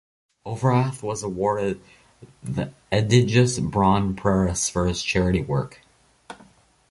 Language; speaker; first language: English; native; English